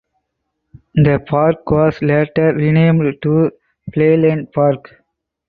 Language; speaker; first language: English; non-native, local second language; Tamil